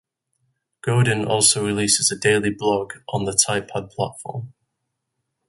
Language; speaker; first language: English; native; English